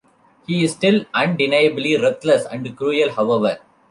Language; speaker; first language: English; non-native, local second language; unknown